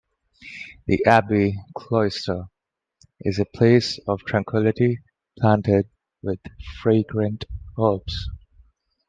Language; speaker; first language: English; non-native, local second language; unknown